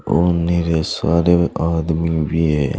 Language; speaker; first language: Hindi; native; Hindi